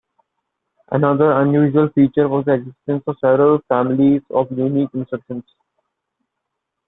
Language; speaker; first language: English; non-native, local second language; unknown